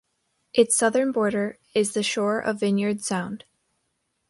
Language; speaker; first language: English; native; English